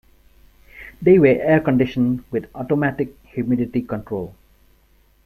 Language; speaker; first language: English; non-native, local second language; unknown